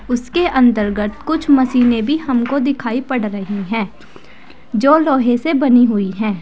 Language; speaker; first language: Hindi; native; Hindi